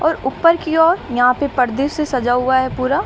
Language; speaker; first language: Hindi; native; Hindi